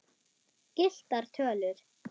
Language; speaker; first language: Icelandic; non-native, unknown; German